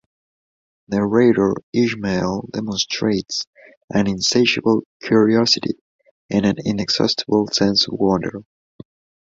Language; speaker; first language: English; non-native, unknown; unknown